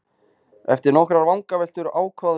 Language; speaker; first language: Icelandic; native; Icelandic